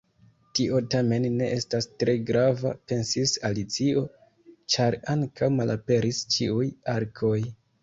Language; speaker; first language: Esperanto; non-native, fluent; Kinyarwanda